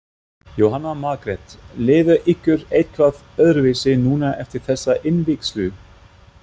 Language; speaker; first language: Icelandic; non-native, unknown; German